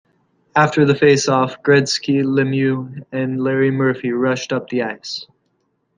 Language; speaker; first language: English; native; English